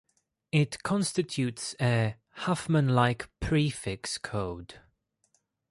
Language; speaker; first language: English; non-native, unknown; Greek